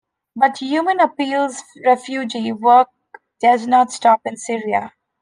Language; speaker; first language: English; non-native, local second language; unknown